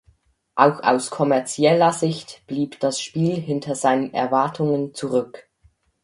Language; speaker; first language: German; native; German